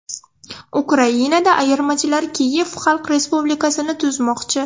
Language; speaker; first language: Uzbek; non-native, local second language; Russian